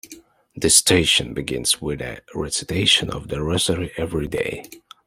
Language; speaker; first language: English; non-native, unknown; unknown